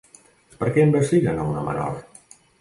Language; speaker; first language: Catalan; native; Catalan